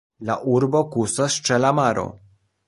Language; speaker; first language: Esperanto; non-native, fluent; Polish